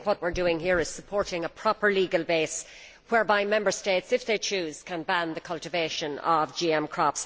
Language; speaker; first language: English; native; English